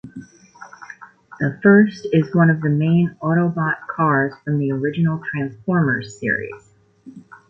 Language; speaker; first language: English; native; English